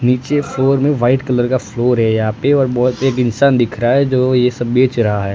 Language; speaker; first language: Hindi; non-native, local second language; Gujarati